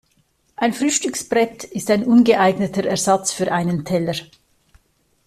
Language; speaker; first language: German; native; German